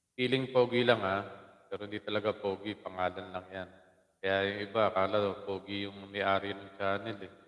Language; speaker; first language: Filipino; non-native, local second language; Waray